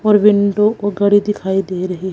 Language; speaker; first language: Hindi; non-native, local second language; Punjabi